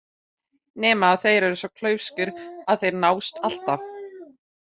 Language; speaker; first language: Icelandic; non-native, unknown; German